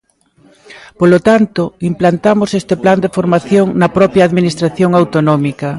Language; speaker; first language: Galician; native; Galician